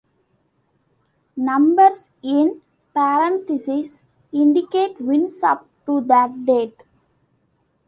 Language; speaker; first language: English; non-native, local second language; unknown